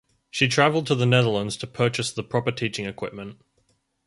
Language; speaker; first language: English; native; English